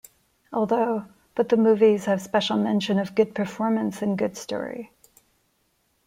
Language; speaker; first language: English; non-native, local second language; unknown